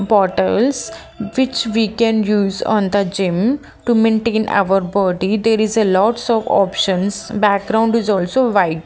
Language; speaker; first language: English; non-native, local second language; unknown